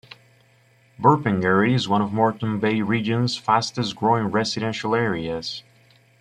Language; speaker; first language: English; native; English